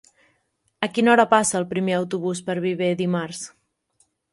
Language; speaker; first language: Catalan; native; Catalan